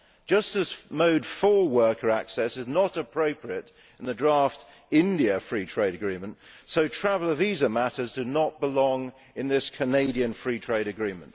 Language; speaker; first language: English; native; English